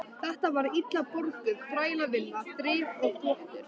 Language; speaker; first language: Icelandic; native; Icelandic